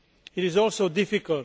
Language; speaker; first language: English; non-native, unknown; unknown